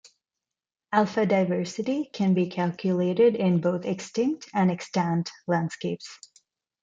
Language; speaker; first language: English; non-native, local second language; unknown